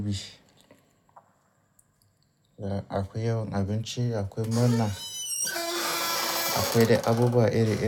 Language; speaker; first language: Hausa; native; Hausa